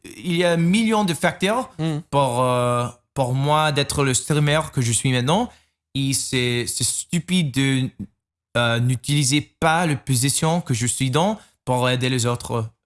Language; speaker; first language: French; non-native, learner; English